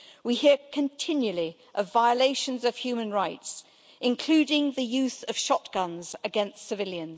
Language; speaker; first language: English; native; English